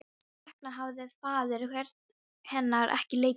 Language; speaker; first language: Icelandic; non-native, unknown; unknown